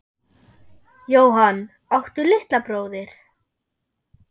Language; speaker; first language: Icelandic; non-native, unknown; German